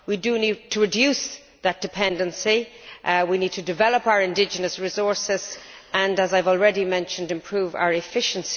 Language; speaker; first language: English; native; English